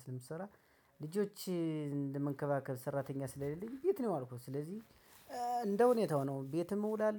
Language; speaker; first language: Amharic; native; Amharic